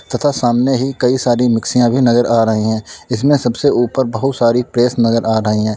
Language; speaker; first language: Hindi; native; Hindi